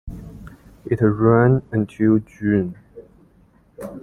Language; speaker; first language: English; non-native, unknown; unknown